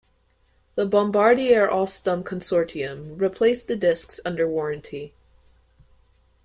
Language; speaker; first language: English; native; English